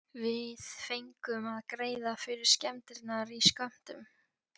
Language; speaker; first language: Icelandic; non-native, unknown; Polish